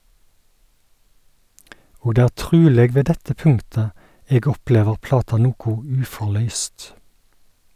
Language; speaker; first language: Norwegian; native; Norwegian